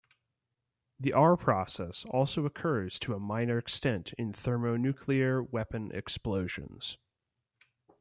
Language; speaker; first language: English; native; English